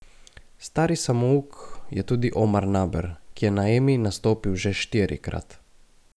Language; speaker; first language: Slovenian; native; Slovenian